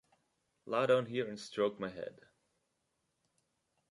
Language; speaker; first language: English; native; English